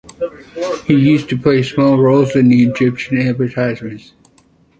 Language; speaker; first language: English; native; English